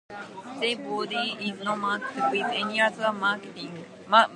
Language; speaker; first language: English; non-native, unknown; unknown